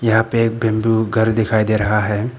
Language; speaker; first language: Hindi; non-native, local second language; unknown